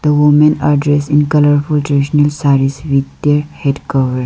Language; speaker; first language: English; non-native, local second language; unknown